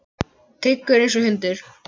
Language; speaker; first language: Icelandic; native; Icelandic